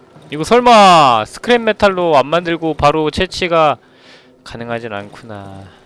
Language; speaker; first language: Korean; native; Korean